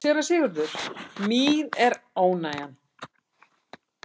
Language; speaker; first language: Icelandic; native; Icelandic